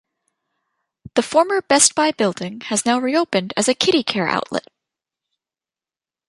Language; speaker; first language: English; native; English